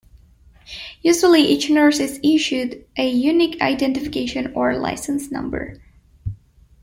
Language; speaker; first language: English; non-native, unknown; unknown